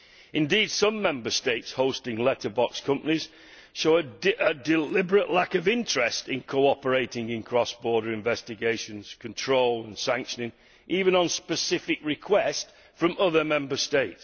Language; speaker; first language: English; native; English